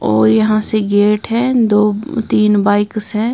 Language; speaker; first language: Hindi; non-native, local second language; Punjabi